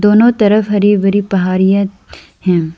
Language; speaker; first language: Hindi; non-native, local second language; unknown